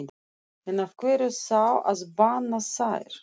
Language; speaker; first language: Icelandic; non-native, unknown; Russian